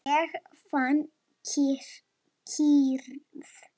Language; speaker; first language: Icelandic; non-native, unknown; Lithuanian